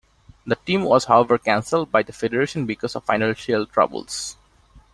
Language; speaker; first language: English; non-native, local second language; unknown